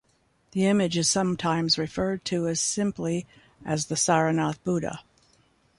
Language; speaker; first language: English; native; English